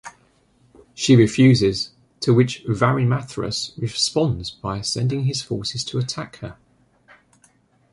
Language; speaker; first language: English; native; English